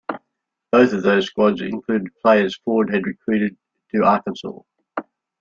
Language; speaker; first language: English; native; English